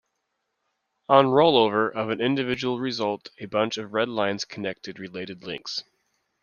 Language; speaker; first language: English; native; English